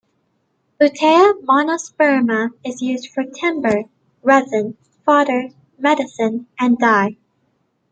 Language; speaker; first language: English; native; English